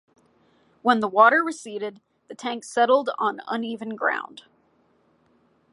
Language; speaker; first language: English; native; English